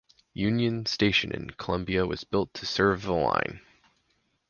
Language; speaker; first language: English; native; English